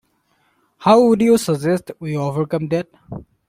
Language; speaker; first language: English; non-native, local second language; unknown